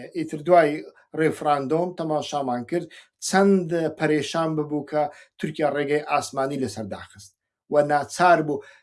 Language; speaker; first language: Central Kurdish; non-native, local second language; Kurdish